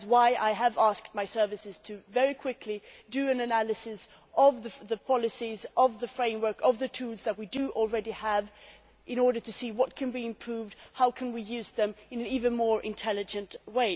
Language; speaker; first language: English; non-native, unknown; Swedish